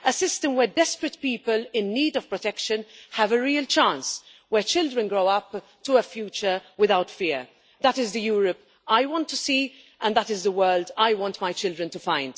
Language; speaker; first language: English; non-native, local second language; Maltese